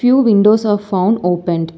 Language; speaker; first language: English; non-native, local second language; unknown